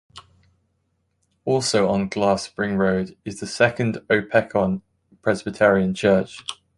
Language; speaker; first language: English; native; English